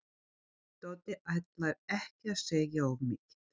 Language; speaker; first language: Icelandic; non-native, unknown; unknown